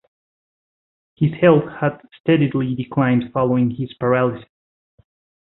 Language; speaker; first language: English; non-native, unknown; Spanish